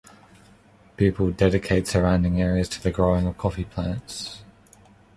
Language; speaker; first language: English; non-native, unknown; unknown